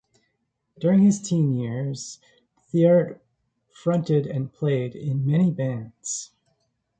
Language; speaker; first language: English; native; English